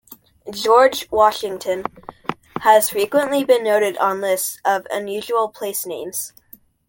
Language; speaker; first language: English; native; English